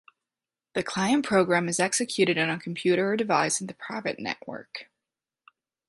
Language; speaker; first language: English; non-native, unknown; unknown